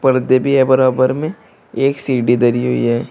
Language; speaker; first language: Hindi; native; Hindi